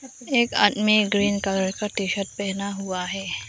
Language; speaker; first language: Hindi; non-native, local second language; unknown